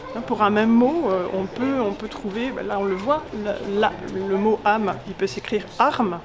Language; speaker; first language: French; native; French